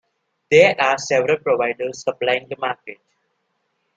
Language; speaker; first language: English; non-native, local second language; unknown